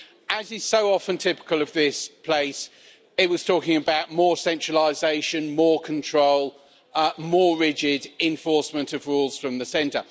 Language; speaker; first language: English; native; English